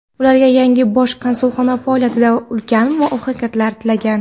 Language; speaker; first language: Uzbek; non-native, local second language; Kara-Kalpak